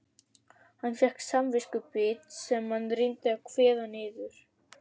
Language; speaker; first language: Icelandic; native; Icelandic